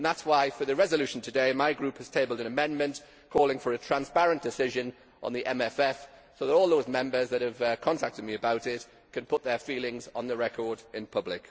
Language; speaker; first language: English; native; English